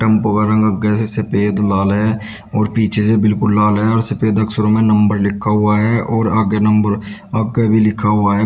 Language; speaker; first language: Hindi; native; Hindi